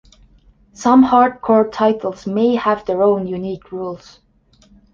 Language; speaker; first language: English; non-native, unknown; Estonian